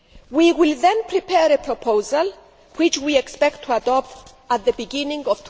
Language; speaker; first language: English; non-native, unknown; Greek